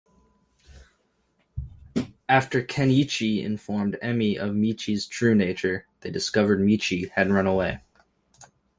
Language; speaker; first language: English; native; English